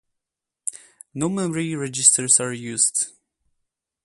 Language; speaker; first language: English; non-native, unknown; Polish